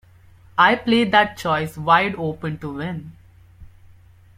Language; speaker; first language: English; non-native, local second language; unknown